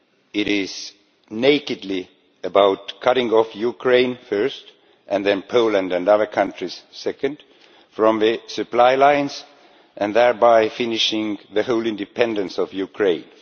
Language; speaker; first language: English; non-native, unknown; Estonian